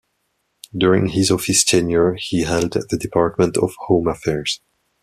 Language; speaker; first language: English; non-native, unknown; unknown